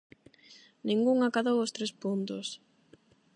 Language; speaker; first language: Galician; non-native, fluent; Spanish